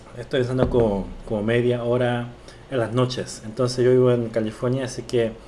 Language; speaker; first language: Spanish; early bilingual, other home language; Korean